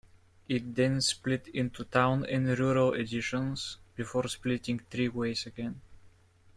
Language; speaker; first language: English; native; English